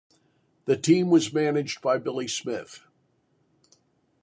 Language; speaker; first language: English; native; English